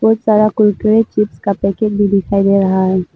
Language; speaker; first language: Hindi; early bilingual, other home language; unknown